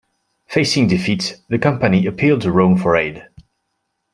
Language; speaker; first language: English; non-native, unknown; French